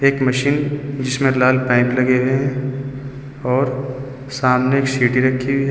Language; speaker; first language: Hindi; native; Hindi